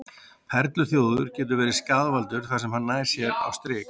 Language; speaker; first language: Icelandic; native; Icelandic